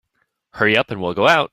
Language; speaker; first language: English; native; English